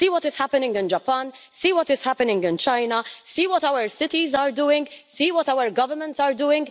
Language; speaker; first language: English; non-native, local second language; Maltese